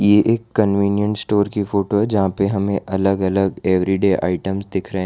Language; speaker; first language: Hindi; non-native, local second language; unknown